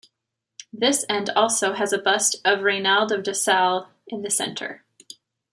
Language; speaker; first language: English; native; English